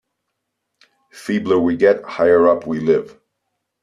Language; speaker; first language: English; native; English